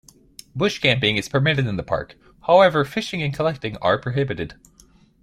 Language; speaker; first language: English; native; English